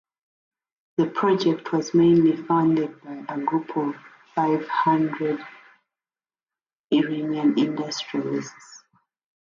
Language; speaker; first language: English; native; English